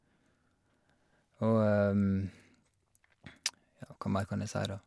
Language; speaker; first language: Norwegian; native; Norwegian